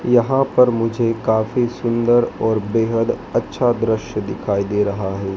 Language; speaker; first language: Hindi; native; Hindi